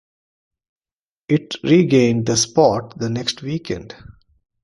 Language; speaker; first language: English; non-native, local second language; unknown